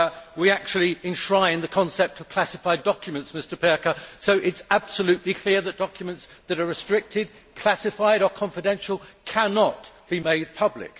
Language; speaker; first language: English; native; English